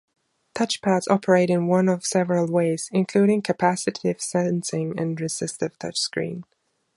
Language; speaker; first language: English; non-native, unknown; German